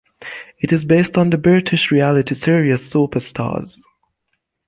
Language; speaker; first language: English; non-native, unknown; Persian